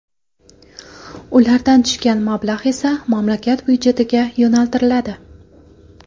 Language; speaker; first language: Uzbek; non-native, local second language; Kara-Kalpak